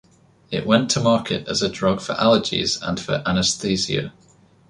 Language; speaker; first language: English; native; English